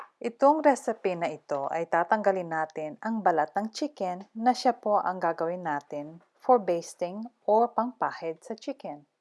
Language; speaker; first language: Filipino; non-native, local second language; Pampanga